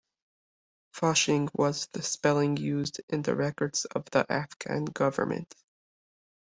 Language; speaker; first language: English; native; English